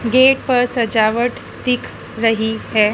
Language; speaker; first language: Hindi; native; Hindi